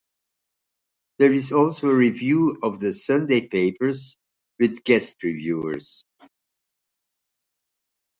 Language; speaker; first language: English; non-native, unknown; Dutch